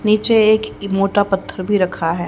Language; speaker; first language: Hindi; native; Hindi